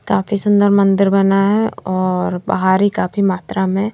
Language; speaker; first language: Hindi; native; Hindi